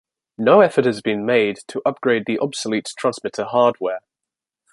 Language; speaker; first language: English; native; English